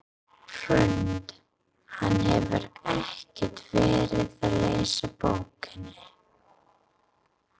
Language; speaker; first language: Icelandic; non-native, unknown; English